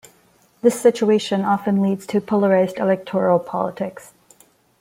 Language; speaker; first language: English; non-native, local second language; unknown